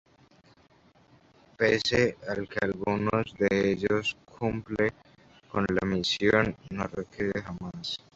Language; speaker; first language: Spanish; native; Spanish